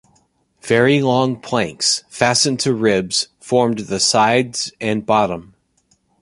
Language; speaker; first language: English; native; English